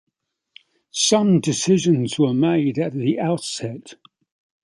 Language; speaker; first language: English; native; English